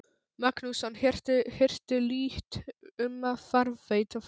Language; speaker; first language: Icelandic; non-native, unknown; Polish